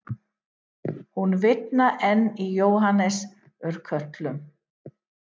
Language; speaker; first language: Icelandic; non-native, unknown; English